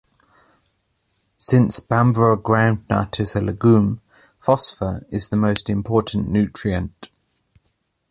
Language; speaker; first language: English; native; English